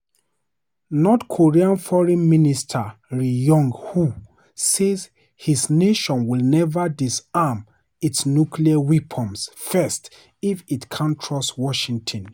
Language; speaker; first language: English; non-native, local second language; Hausa